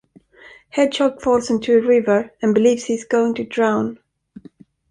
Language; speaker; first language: English; non-native, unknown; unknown